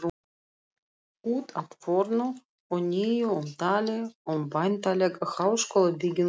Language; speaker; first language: Icelandic; non-native, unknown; Russian